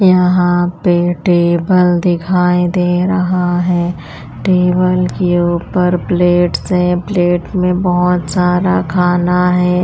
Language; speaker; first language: Hindi; non-native, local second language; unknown